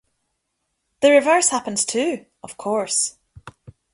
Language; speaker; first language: English; native; English